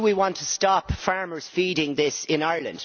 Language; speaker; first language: English; native; English